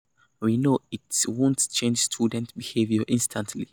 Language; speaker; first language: English; non-native, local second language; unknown